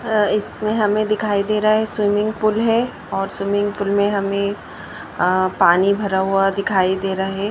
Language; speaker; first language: Hindi; native; Hindi